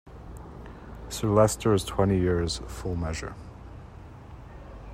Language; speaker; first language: English; non-native, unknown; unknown